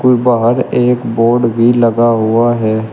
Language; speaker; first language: Hindi; native; Hindi